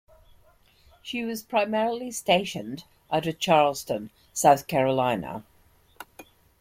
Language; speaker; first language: English; native; English